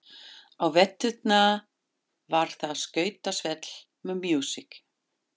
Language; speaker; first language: Icelandic; non-native, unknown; German